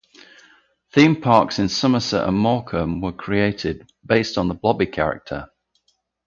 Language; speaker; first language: English; native; English